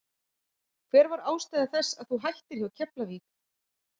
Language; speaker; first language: Icelandic; native; Icelandic